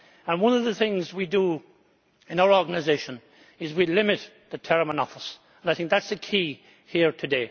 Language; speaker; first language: English; native; English